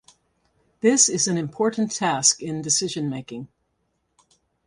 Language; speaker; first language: English; native; English